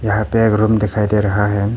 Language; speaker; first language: Hindi; non-native, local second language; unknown